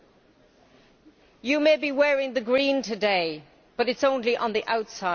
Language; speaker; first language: English; native; English